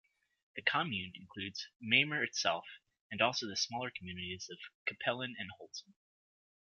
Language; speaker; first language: English; native; English